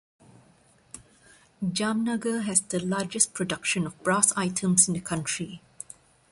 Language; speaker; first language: English; non-native, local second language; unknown